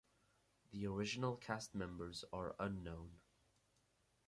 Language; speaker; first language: English; native; English